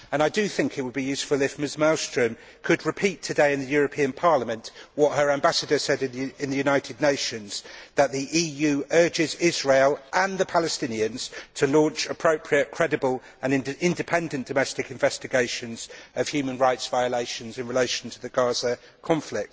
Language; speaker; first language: English; native; English